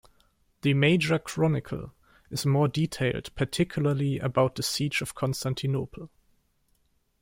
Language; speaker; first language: English; non-native, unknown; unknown